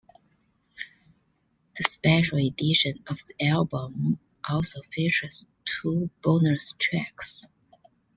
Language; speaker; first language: English; non-native, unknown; Chinese